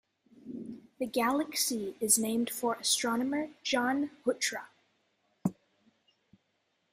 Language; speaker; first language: English; native; English